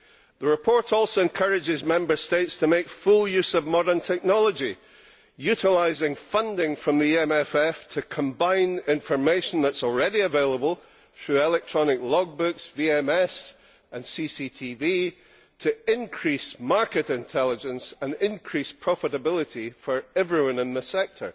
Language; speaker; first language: English; native; English